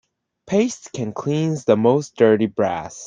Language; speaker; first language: English; native; English